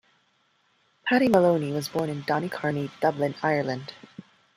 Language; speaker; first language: English; non-native, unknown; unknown